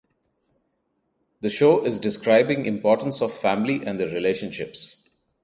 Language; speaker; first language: English; non-native, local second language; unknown